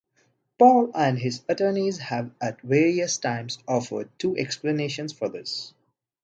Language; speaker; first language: English; non-native, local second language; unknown